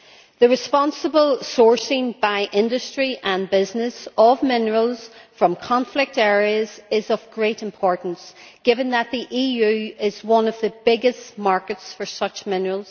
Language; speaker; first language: English; native; English